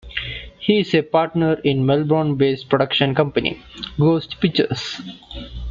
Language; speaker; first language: English; non-native, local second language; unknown